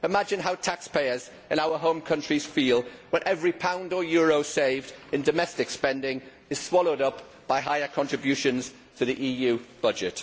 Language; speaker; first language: English; native; English